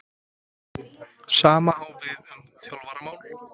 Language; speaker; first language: Icelandic; non-native, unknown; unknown